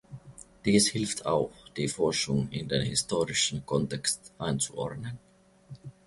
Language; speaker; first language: German; non-native, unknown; Finnish